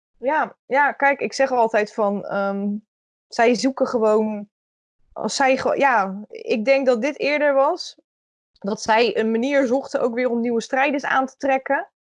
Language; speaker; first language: Dutch; native; Dutch